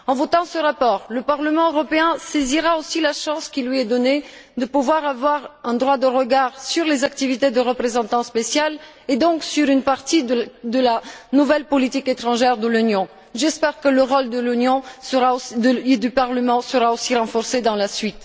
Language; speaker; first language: French; non-native, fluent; Bulgarian